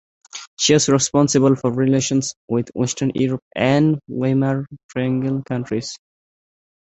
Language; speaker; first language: English; non-native, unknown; Bangla